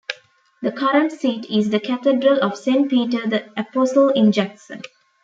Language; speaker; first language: English; non-native, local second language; Tamil